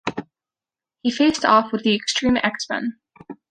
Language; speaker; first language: English; native; English